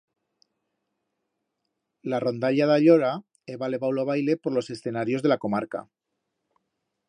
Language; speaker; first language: Aragonese; native; Aragonese